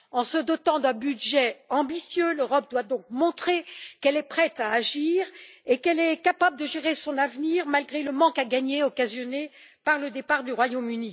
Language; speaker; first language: French; native; French